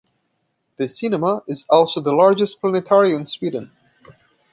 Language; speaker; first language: English; non-native, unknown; Portuguese